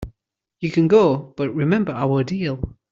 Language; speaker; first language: English; native; English